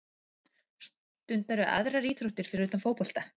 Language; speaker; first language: Icelandic; native; Icelandic